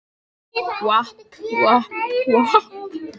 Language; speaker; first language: Icelandic; native; Icelandic